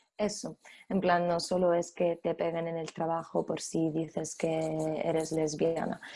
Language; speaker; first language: Spanish; non-native, fluent; Italian